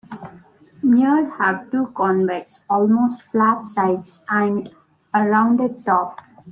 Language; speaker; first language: English; non-native, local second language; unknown